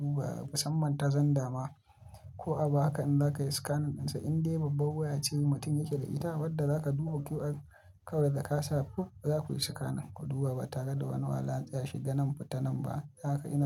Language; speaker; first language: Hausa; native; Hausa